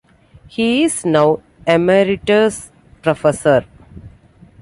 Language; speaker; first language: English; non-native, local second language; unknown